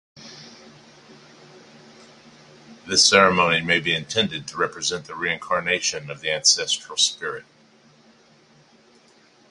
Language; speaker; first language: English; native; English